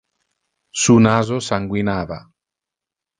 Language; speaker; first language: Interlingua; non-native, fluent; Italian